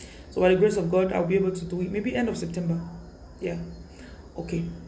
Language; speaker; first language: English; non-native, local second language; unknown